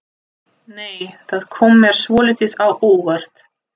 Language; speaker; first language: Icelandic; non-native, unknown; Russian